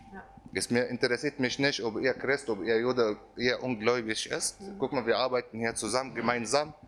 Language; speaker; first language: German; non-native, fluent; Arabic